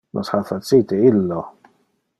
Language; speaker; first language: Interlingua; non-native, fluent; Dutch